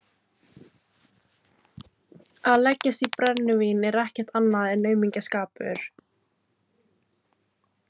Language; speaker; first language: Icelandic; non-native, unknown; Filipino